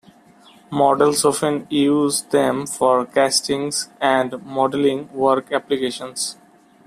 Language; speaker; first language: English; non-native, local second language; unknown